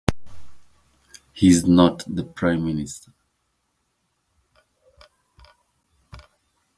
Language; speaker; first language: English; native; English